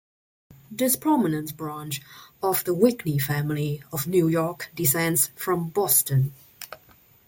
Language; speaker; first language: English; non-native, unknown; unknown